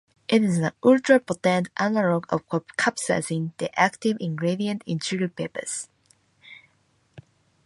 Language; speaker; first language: English; non-native, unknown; Japanese